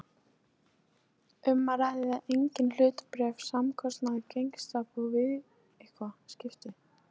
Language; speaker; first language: Icelandic; non-native, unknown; Polish